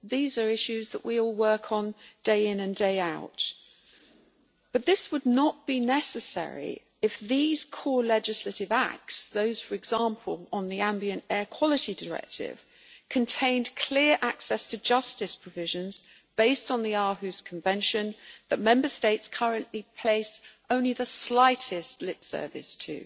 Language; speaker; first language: English; native; English